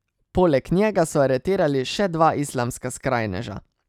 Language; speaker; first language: Slovenian; native; Slovenian